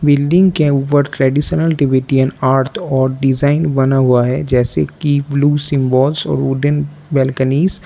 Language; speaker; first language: Hindi; non-native, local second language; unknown